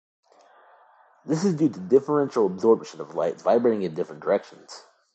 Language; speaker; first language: English; native; English